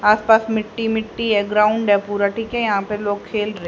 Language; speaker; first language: Hindi; native; Hindi